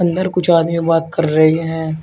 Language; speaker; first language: Hindi; native; Hindi